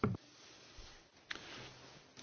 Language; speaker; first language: German; non-native, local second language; Luxembourgish